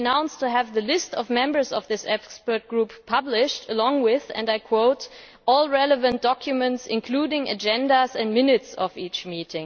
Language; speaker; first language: English; non-native, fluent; German